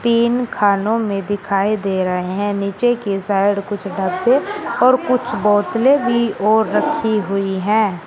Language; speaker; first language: Hindi; native; Hindi